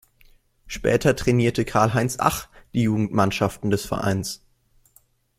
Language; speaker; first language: German; native; German